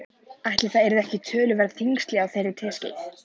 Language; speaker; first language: Icelandic; native; Icelandic